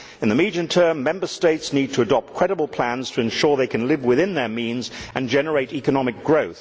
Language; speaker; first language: English; native; English